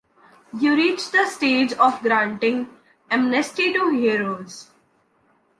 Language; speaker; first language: English; non-native, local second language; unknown